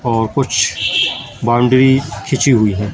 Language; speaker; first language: Hindi; native; Hindi